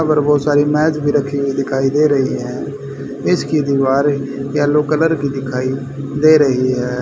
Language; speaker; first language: Hindi; native; Hindi